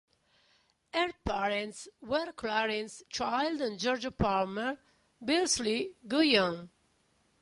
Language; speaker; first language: English; non-native, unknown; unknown